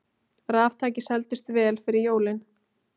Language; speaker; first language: Icelandic; native; Icelandic